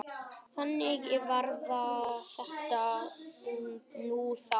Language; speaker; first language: Icelandic; non-native, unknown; Vietnamese